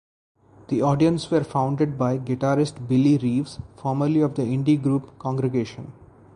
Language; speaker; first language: English; non-native, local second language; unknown